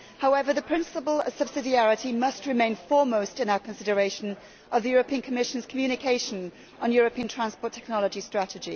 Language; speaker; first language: English; native; English